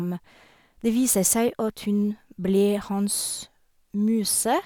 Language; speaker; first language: Norwegian; non-native, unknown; French